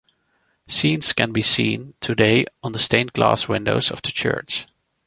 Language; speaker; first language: English; non-native, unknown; Dutch